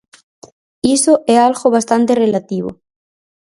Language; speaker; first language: Galician; native; Galician